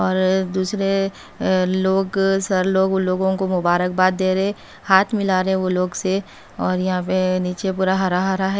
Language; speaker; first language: Hindi; native; Hindi